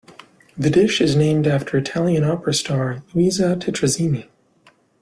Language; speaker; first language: English; native; English